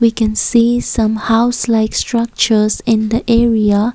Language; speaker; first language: English; non-native, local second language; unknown